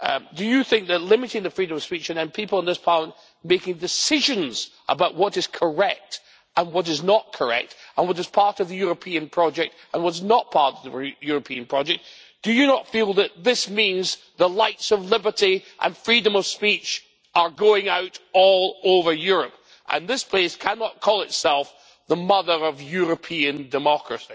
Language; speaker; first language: English; native; English